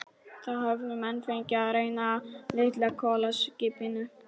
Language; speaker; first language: Icelandic; non-native, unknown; Polish